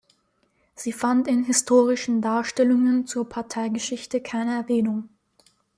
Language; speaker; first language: German; native; German